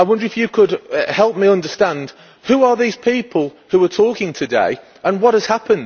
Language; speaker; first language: English; native; English